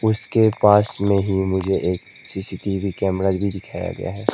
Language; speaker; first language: Hindi; non-native, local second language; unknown